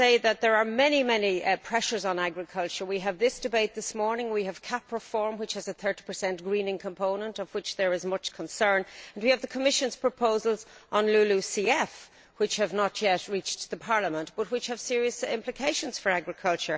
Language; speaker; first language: English; native; English